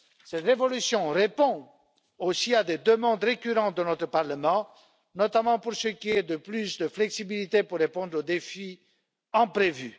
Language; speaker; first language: French; non-native, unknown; Romanian